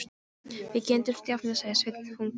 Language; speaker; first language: Icelandic; non-native, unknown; Polish